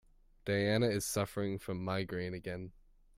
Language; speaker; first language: English; native; English